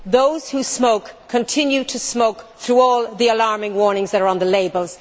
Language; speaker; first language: English; native; English